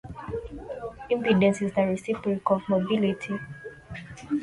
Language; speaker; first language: English; non-native, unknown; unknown